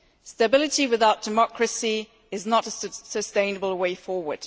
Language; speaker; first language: English; non-native, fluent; German